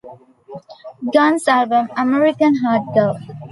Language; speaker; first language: English; non-native, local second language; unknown